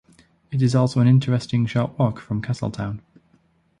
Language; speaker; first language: English; native; English